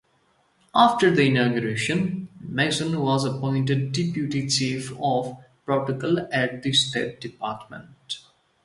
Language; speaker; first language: English; non-native, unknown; Nepali